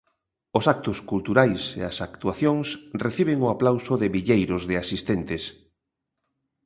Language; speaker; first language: Galician; native; Galician